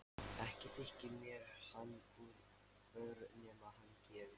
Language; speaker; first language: Icelandic; non-native, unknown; Lithuanian